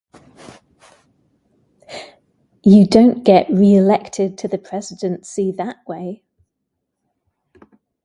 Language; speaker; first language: English; native; English